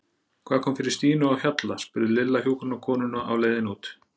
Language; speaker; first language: Icelandic; native; Icelandic